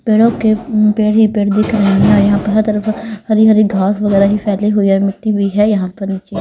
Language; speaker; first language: Hindi; native; Hindi